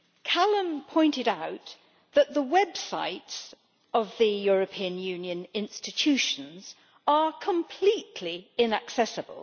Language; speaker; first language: English; native; English